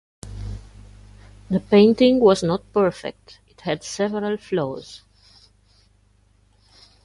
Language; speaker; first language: English; non-native, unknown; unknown